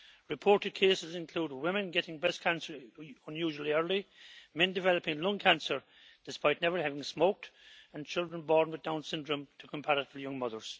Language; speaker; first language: English; native; English